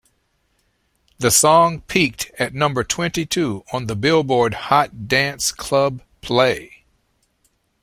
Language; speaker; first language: English; native; English